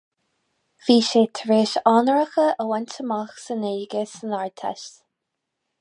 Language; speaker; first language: Irish; non-native, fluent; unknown